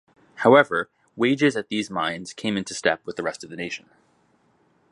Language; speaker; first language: English; native; English